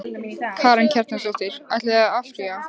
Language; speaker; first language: Icelandic; native; Icelandic